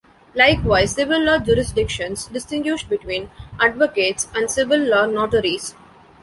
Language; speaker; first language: English; non-native, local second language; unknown